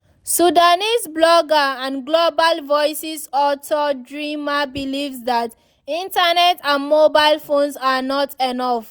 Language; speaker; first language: English; non-native, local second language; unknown